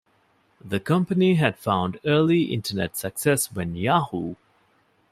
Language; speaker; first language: English; non-native, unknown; Divehi